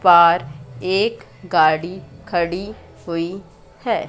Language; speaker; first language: Hindi; native; Hindi